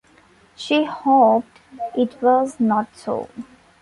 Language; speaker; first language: English; non-native, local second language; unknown